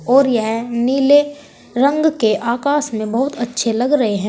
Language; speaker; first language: Hindi; native; Hindi